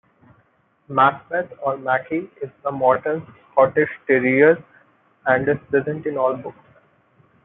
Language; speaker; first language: English; non-native, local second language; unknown